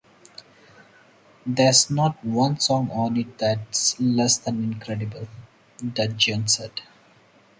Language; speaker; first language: English; non-native, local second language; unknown